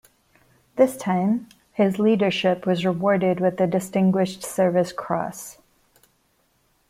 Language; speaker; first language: English; non-native, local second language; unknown